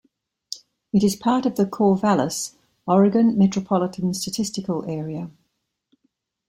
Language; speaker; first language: English; native; English